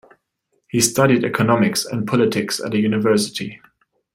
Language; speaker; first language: English; non-native, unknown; German